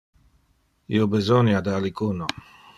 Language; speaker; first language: Interlingua; non-native, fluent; Dutch